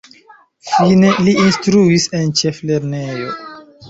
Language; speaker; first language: Esperanto; non-native, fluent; Chinese